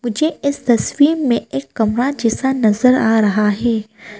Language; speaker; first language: Hindi; non-native, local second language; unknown